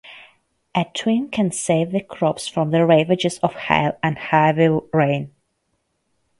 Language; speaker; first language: English; non-native, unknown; Russian